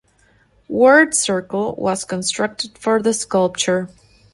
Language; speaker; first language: English; non-native, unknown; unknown